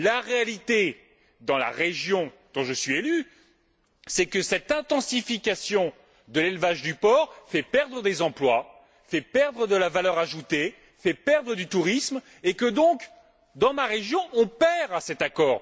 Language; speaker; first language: French; native; French